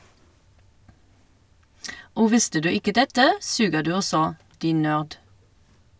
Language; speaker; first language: Norwegian; non-native, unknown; German